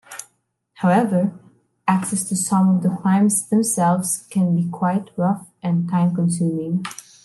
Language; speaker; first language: English; non-native, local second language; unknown